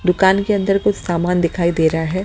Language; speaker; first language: Hindi; native; Hindi